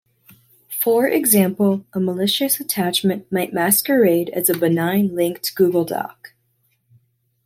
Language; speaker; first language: English; native; English